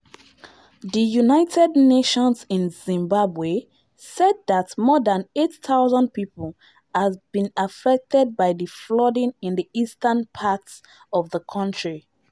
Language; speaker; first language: English; non-native, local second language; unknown